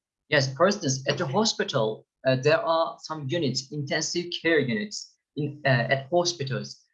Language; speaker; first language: English; non-native, fluent; Turkish